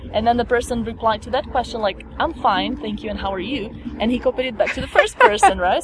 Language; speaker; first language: English; non-native, fluent; Slovak